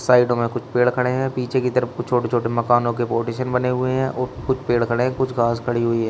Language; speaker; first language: Hindi; native; Hindi